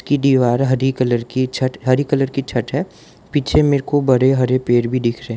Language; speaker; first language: Hindi; non-native, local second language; Gujarati